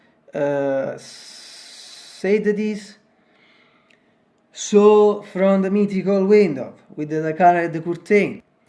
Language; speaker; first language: English; non-native, learner; Italian